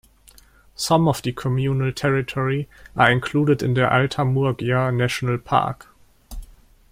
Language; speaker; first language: English; non-native, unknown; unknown